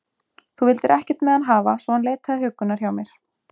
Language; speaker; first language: Icelandic; native; Icelandic